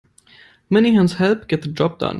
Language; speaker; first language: English; non-native, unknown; German